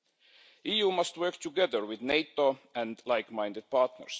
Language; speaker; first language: English; non-native, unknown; Estonian